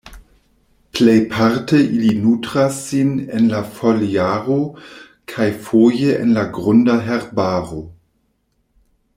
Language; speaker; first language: Esperanto; non-native, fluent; German